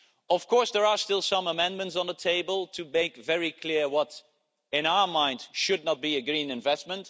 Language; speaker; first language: English; non-native, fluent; Dutch